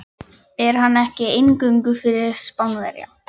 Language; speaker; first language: Icelandic; non-native, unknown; Polish